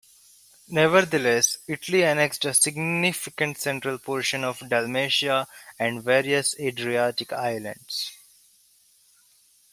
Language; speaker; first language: English; non-native, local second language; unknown